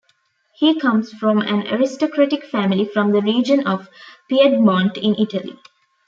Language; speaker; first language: English; non-native, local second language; Tamil